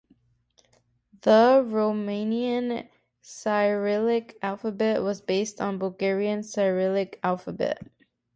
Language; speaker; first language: English; native; English